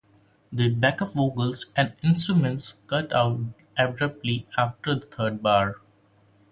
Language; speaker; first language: English; non-native, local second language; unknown